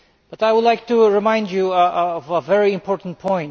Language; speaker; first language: English; non-native, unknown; Polish